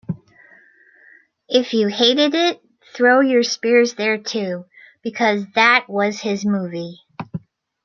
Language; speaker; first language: English; native; English